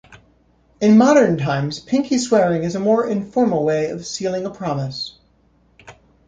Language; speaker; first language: English; native; English